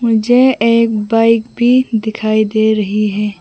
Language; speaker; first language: Hindi; non-native, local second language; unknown